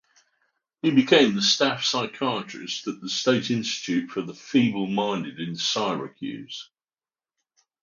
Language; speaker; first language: English; native; English